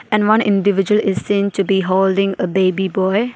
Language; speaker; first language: English; non-native, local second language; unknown